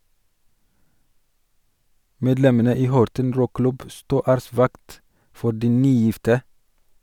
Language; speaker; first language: Norwegian; non-native, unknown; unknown